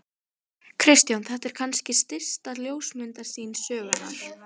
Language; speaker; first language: Icelandic; native; Icelandic